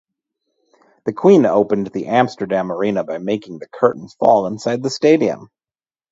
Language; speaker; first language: English; native; English